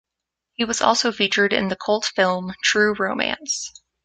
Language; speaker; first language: English; native; English